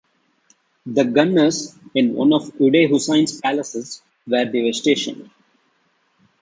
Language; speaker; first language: English; non-native, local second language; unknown